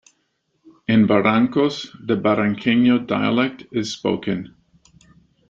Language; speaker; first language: English; native; English